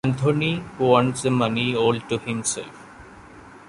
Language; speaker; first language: English; non-native, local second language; Malayalam